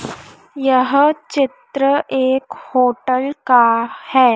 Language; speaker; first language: Hindi; native; Hindi